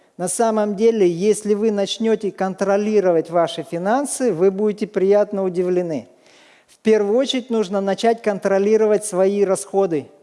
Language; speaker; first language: Russian; native; Russian